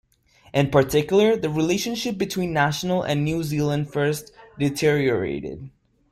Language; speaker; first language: English; non-native, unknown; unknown